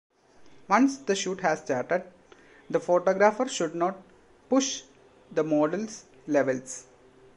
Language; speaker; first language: English; non-native, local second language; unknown